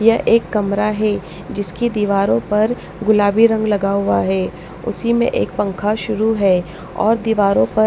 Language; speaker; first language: Hindi; non-native, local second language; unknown